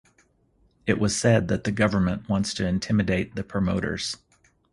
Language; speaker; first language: English; native; English